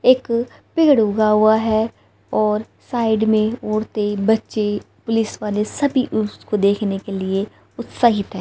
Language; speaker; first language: Hindi; native; Hindi